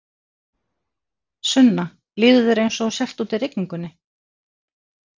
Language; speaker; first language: Icelandic; native; Icelandic